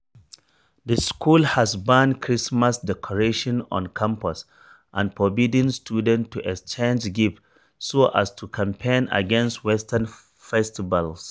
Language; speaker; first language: English; non-native, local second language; Hausa